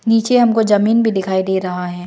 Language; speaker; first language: Hindi; non-native, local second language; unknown